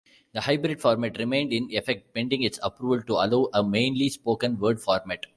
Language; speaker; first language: English; non-native, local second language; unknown